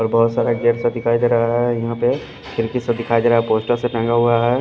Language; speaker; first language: Hindi; non-native, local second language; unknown